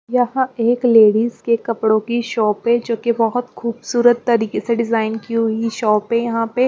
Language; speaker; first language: Hindi; non-native, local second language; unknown